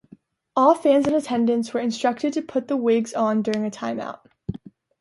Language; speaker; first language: English; native; English